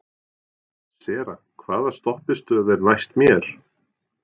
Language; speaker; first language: Icelandic; non-native, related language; Norwegian